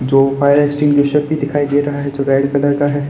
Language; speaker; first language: Hindi; non-native, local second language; Gujarati